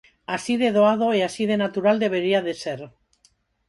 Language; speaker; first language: Galician; non-native, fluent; Spanish